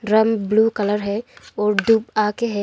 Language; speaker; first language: Hindi; non-native, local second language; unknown